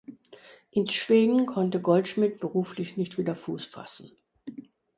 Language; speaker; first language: German; non-native, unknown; English